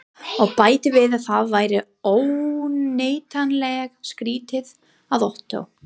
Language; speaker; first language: Icelandic; non-native, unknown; English